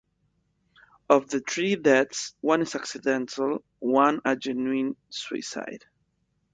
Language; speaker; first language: English; non-native, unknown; Spanish